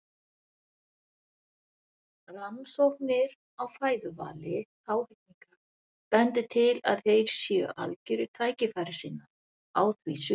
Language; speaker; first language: Icelandic; native; Icelandic